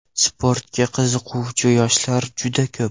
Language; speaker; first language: Uzbek; non-native, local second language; Russian